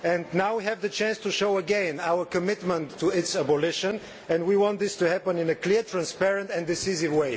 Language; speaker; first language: English; non-native, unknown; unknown